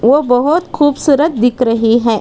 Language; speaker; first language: Hindi; non-native, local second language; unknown